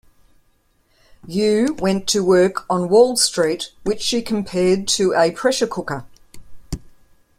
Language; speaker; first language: English; native; English